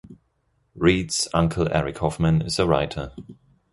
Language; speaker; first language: English; non-native, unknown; German